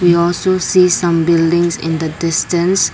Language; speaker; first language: English; non-native, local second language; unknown